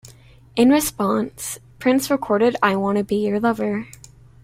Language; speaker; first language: English; native; English